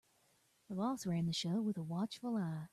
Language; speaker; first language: English; native; English